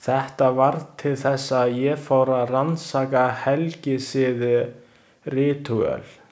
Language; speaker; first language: Icelandic; non-native, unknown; Chinese